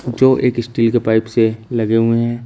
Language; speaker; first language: Hindi; native; Hindi